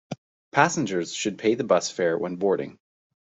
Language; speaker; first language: English; native; English